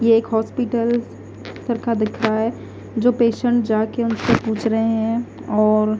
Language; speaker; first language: Hindi; non-native, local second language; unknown